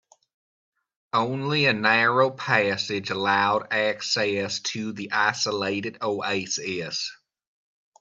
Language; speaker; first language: English; native; English